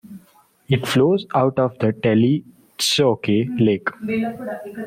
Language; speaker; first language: English; non-native, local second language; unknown